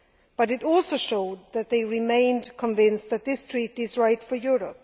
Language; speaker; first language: English; non-native, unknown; Swedish